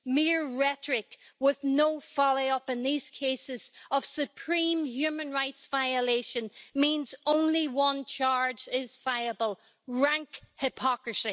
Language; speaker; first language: English; native; English